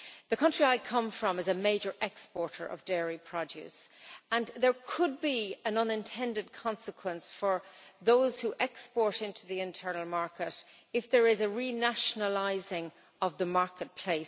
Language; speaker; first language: English; native; English